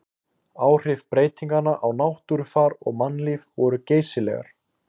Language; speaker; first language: Icelandic; native; Icelandic